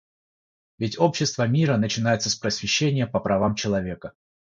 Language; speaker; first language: Russian; non-native, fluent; Georgian